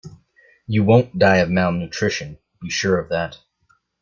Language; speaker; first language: English; native; English